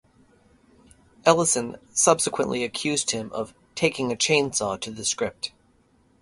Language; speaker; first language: English; native; English